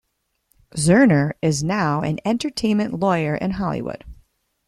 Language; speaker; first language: English; native; English